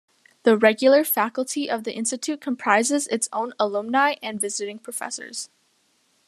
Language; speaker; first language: English; native; English